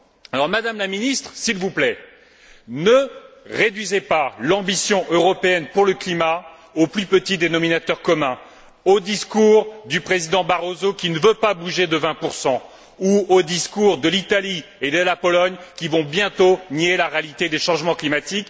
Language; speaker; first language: French; native; French